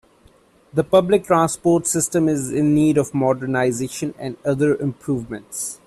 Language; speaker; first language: English; non-native, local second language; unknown